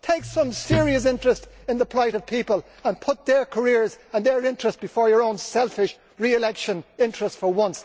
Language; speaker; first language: English; native; English